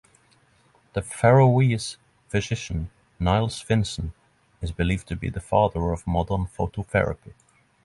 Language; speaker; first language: English; non-native, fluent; Norwegian